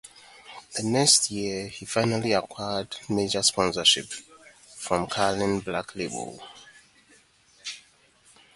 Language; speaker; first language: English; non-native, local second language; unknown